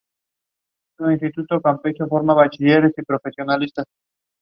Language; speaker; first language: English; non-native, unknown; Spanish